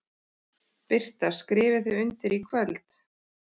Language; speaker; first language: Icelandic; native; Icelandic